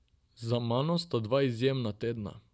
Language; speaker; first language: Slovenian; non-native, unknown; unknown